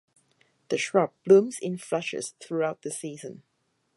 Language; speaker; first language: English; non-native, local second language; Cantonese